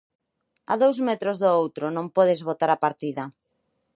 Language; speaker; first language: Galician; non-native, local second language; Spanish